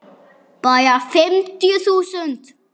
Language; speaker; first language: Icelandic; non-native, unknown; German